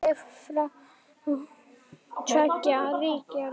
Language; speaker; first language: Icelandic; native; Icelandic